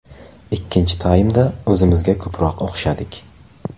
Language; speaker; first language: Uzbek; native; Uzbek